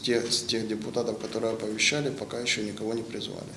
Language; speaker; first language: Ukrainian; non-native, local second language; Russian